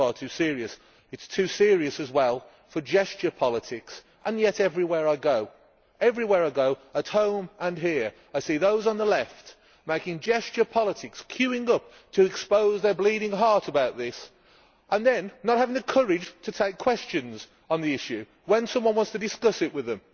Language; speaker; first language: English; native; English